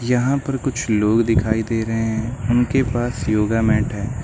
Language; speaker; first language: Hindi; native; Hindi